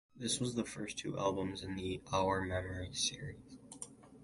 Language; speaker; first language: English; native; English